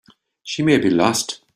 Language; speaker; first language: English; native; English